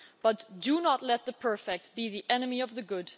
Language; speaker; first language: English; non-native, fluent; Dutch